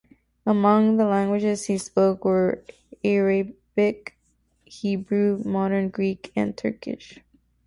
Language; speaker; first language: English; native; English